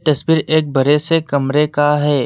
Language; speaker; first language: Hindi; non-native, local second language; Assamese